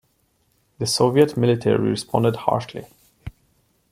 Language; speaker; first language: English; non-native, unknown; Portuguese